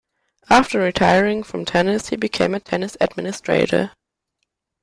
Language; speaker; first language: English; non-native, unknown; German